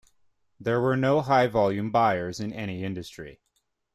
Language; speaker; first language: English; native; English